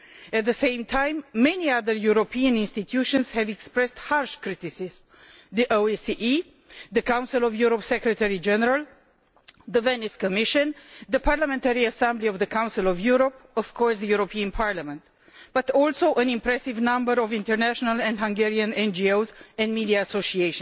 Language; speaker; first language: English; non-native, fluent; Romanian